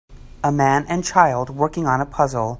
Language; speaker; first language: English; native; English